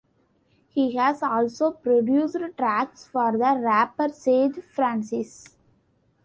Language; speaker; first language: English; non-native, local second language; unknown